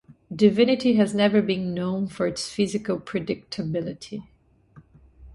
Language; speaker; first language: English; non-native, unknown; Portuguese